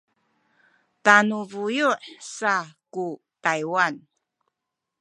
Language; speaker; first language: Sakizaya; native; Sakizaya